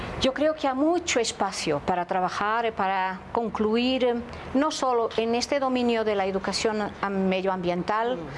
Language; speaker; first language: Spanish; non-native, related language; Portuguese